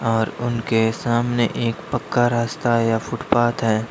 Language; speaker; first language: Hindi; native; Hindi